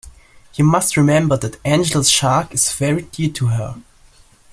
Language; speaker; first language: English; non-native, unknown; German